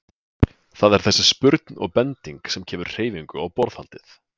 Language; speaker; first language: Icelandic; native; Icelandic